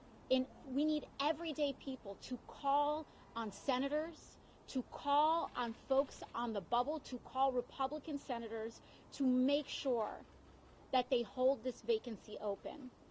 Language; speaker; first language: English; early bilingual, other home language; Spanish